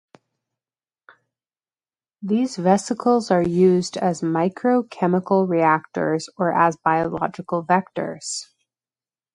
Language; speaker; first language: English; native; English